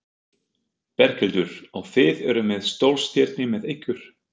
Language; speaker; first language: Icelandic; non-native, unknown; German